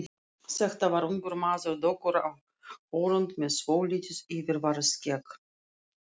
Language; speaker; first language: Icelandic; non-native, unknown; Russian